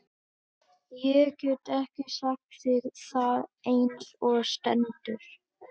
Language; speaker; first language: Icelandic; non-native, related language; Danish